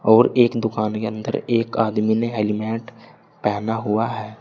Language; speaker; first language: Hindi; native; Hindi